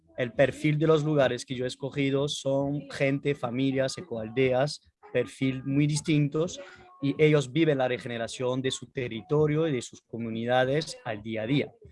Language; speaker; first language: Spanish; non-native, fluent; French